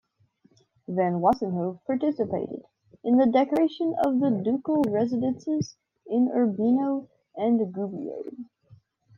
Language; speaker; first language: English; native; English